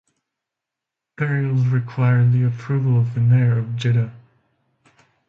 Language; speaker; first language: English; non-native, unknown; Finnish